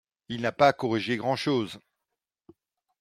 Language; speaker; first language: French; non-native, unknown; Dutch